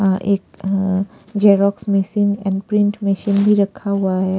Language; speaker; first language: Hindi; non-native, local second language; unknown